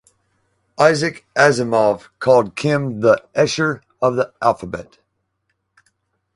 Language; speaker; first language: English; native; English